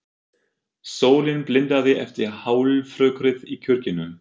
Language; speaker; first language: Icelandic; non-native, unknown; German